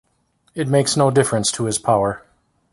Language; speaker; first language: English; native; English